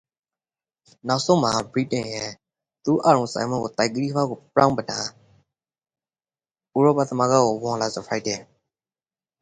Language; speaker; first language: English; non-native, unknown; Rakhine